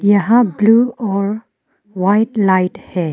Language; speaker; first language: Hindi; non-native, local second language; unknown